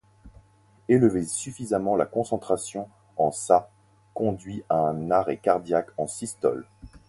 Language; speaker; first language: French; native; French